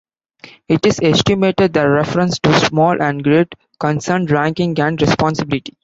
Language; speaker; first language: English; non-native, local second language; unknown